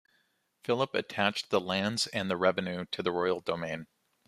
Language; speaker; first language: English; native; English